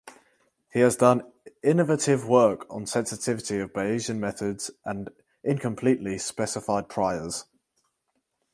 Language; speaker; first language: English; native; English